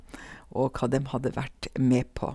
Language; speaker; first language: Norwegian; native; Norwegian